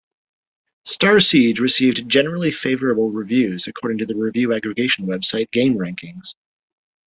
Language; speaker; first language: English; native; English